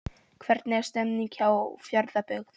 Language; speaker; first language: Icelandic; non-native, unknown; Polish